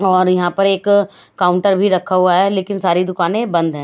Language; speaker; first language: Hindi; native; Hindi